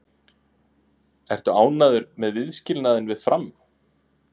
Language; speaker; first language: Icelandic; native; Icelandic